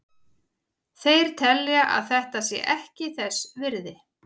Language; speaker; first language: Icelandic; native; Icelandic